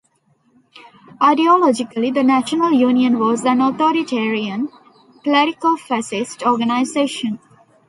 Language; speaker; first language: English; non-native, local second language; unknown